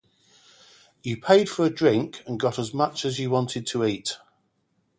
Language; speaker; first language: English; native; English